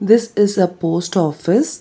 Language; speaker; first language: English; non-native, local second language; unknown